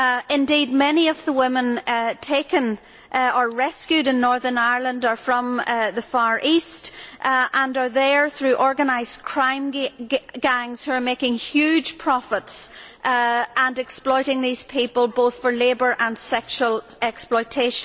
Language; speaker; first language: English; native; English